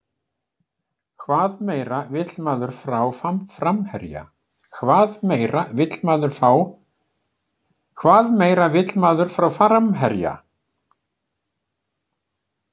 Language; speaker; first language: Icelandic; native; Icelandic